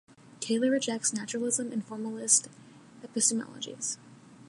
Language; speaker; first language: English; native; English